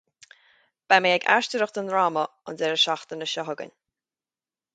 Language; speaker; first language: Irish; native; Irish